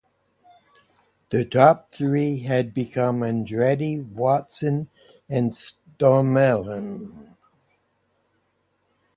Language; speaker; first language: English; native; English